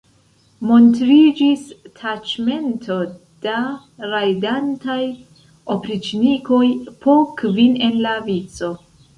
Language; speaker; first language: Esperanto; non-native, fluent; Central Kurdish